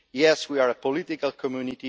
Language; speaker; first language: English; non-native, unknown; Italian